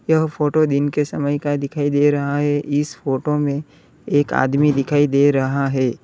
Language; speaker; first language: Hindi; native; Hindi